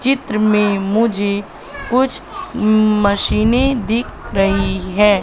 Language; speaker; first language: Hindi; native; Hindi